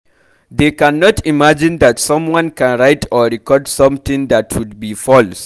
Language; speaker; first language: English; non-native, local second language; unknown